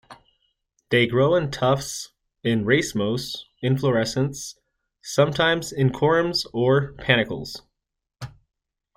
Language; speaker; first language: English; native; English